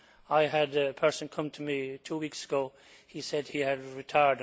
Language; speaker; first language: English; native; English